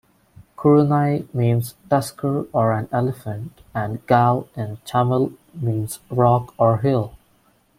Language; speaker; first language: English; non-native, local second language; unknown